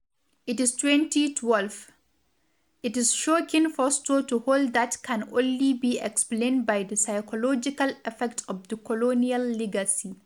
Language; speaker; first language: English; non-native, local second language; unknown